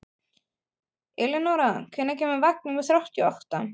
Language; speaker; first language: Icelandic; non-native, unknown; German